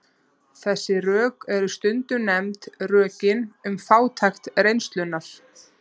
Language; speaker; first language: Icelandic; native; Icelandic